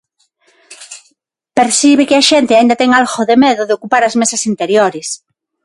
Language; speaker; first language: Galician; non-native, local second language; Spanish